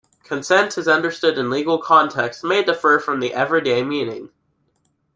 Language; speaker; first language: English; native; English